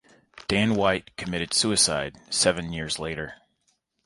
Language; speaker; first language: English; native; English